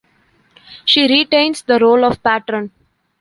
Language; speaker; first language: English; non-native, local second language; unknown